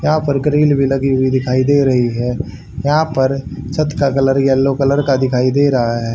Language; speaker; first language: Hindi; native; Hindi